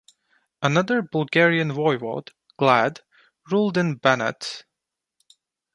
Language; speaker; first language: English; non-native, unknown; Turkish